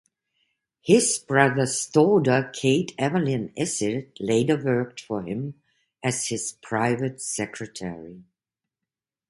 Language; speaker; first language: English; non-native, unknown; German